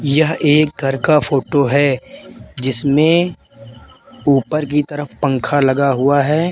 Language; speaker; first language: Hindi; native; Hindi